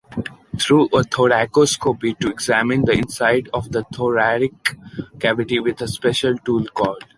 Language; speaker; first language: English; non-native, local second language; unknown